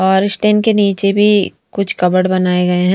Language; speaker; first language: Hindi; non-native, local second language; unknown